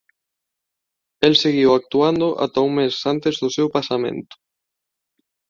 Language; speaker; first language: Galician; non-native, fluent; Spanish